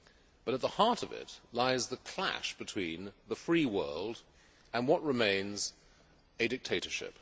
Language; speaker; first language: English; native; English